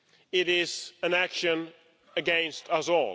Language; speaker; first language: English; non-native, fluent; Swedish